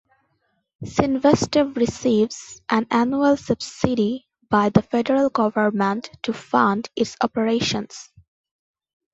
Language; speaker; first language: English; non-native, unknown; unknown